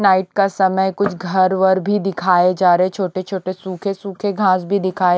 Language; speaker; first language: Hindi; native; Hindi